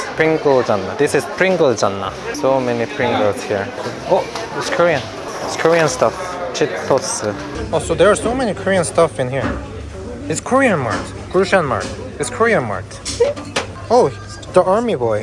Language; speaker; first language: English; non-native, fluent; Korean